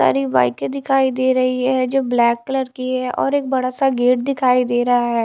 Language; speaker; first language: Hindi; native; Hindi